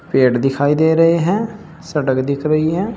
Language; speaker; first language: Hindi; native; Hindi